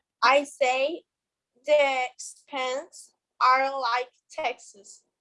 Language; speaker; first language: English; non-native, learner; Spanish